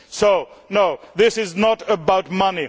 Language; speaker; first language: English; non-native, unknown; Swedish